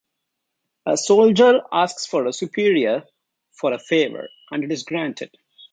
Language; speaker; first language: English; non-native, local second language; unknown